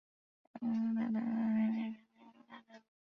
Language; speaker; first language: English; non-native, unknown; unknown